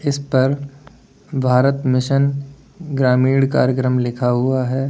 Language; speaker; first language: Hindi; native; Hindi